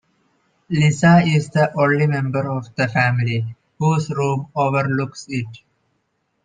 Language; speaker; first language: English; non-native, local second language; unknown